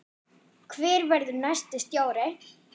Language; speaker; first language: Icelandic; non-native, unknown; German